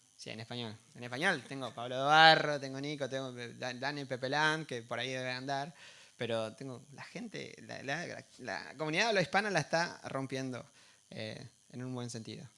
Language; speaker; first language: Spanish; native; Spanish